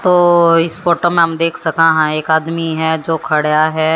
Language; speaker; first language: Hindi; native; Hindi